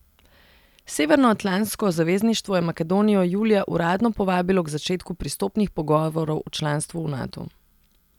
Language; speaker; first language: Slovenian; non-native, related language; Serbian